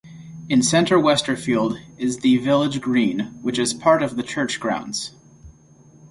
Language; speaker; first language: English; native; English